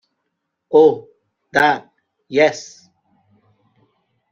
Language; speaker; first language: English; non-native, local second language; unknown